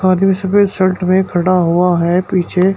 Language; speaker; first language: Hindi; native; Hindi